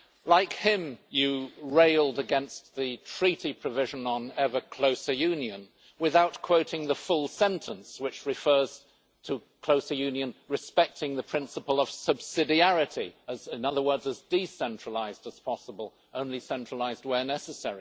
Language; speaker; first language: English; native; English